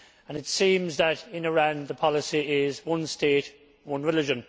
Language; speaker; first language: English; native; English